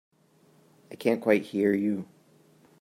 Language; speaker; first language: English; native; English